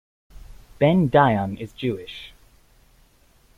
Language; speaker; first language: English; native; English